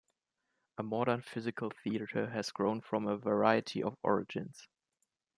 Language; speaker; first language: English; non-native, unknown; German